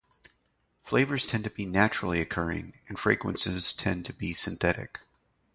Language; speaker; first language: English; native; English